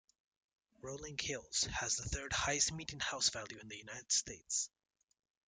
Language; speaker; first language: English; native; English